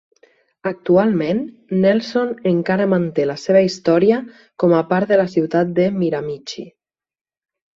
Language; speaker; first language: Catalan; native; Catalan